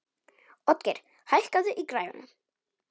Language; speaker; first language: Icelandic; non-native, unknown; Polish